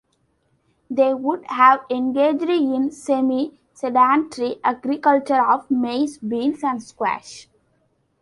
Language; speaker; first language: English; non-native, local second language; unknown